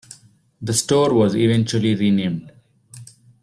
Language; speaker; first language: English; non-native, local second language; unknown